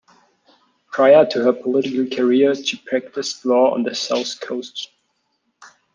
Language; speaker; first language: English; non-native, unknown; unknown